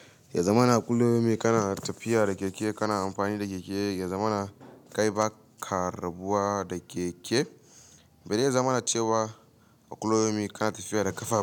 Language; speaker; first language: Hausa; native; Hausa